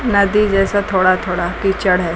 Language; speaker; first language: Hindi; native; Hindi